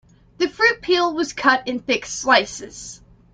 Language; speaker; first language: English; native; English